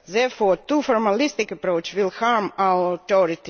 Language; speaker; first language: English; non-native, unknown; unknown